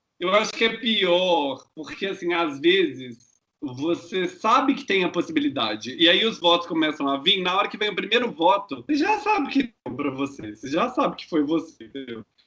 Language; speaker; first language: Portuguese; native; Portuguese